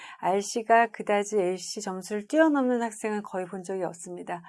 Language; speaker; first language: Korean; native; Korean